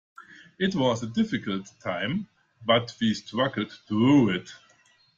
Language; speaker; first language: English; non-native, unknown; German